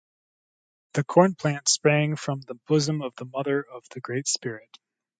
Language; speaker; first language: English; native; English